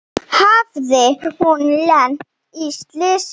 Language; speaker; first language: Icelandic; non-native, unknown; Slovenian